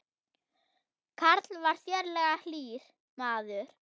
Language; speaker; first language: Icelandic; non-native, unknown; German